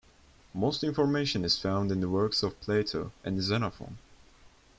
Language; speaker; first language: English; non-native, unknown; Turkish